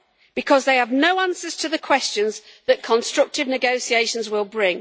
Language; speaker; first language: English; native; English